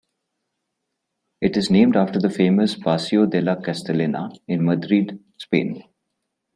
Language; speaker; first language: English; non-native, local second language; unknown